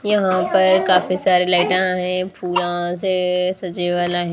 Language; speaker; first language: Hindi; native; Hindi